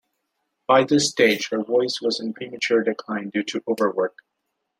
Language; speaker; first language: English; native; English